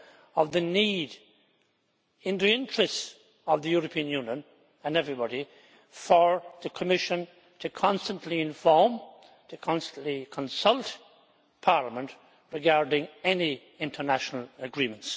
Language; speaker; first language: English; native; English